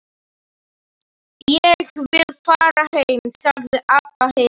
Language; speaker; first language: Icelandic; non-native, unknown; Slovak